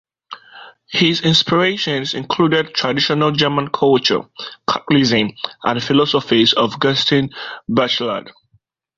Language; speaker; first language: English; native; English